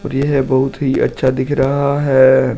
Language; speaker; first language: Hindi; native; Hindi